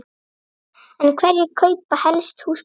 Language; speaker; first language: Icelandic; native; Icelandic